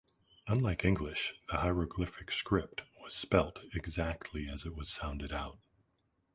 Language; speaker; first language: English; native; English